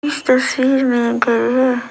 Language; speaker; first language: Hindi; early bilingual, other home language; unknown